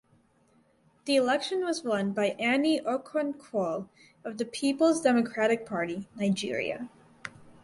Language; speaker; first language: English; native; English